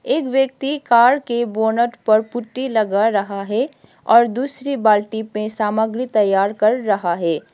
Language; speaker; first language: Hindi; non-native, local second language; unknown